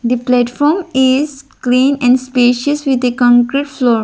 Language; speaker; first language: English; non-native, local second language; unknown